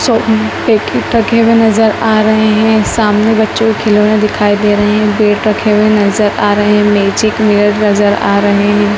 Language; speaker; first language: Hindi; native; Hindi